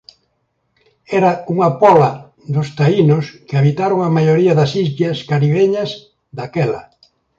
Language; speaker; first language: Galician; native; Galician